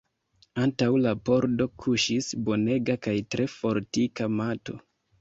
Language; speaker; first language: Esperanto; non-native, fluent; Kinyarwanda